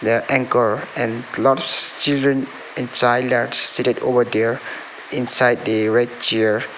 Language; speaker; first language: English; non-native, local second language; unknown